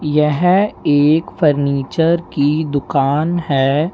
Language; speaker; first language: Hindi; native; Hindi